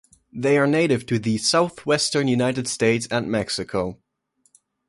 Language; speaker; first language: English; non-native, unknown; German